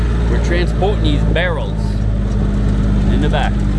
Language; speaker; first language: English; native; English